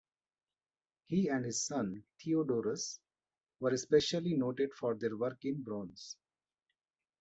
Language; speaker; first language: English; non-native, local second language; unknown